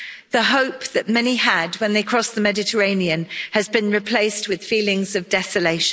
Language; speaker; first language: English; native; English